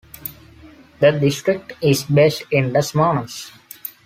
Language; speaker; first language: English; non-native, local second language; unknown